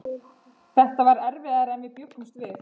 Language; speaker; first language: Icelandic; native; Icelandic